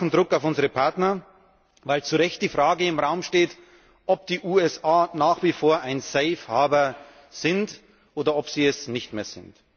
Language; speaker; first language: German; native; German